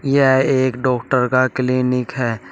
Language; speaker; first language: Hindi; native; Hindi